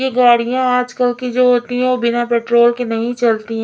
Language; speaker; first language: Hindi; non-native, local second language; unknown